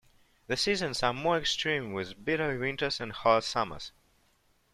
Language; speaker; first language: English; non-native, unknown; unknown